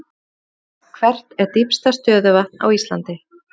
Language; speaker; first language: Icelandic; native; Icelandic